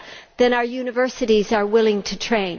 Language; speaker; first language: English; native; English